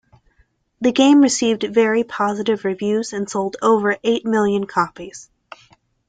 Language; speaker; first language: English; native; English